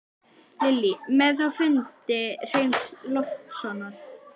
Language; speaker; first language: Icelandic; native; Icelandic